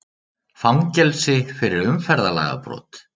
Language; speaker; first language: Icelandic; native; Icelandic